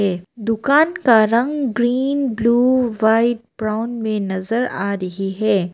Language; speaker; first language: Hindi; non-native, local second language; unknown